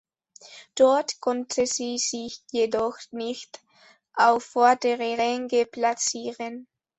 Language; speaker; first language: German; non-native, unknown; Spanish